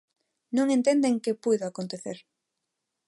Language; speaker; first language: Galician; non-native, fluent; Spanish